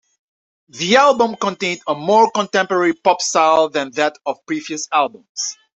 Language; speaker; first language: English; non-native, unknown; Dutch